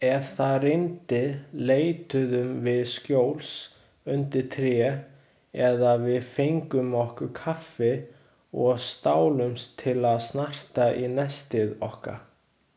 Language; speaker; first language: Icelandic; non-native, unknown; Chinese